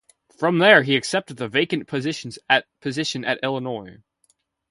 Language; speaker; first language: English; native; English